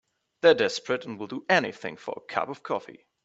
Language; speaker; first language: English; non-native, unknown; German